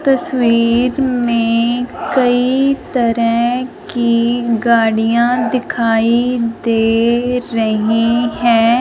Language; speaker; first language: Hindi; non-native, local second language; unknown